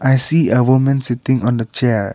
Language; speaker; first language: English; non-native, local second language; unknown